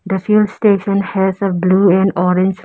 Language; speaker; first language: English; non-native, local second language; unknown